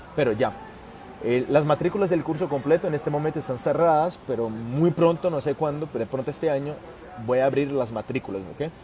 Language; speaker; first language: Spanish; non-native, related language; Portuguese